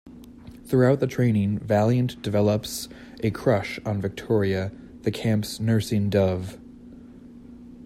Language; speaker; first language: English; native; English